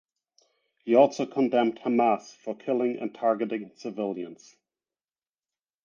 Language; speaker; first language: English; non-native, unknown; German